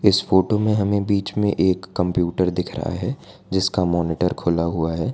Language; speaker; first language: Hindi; non-native, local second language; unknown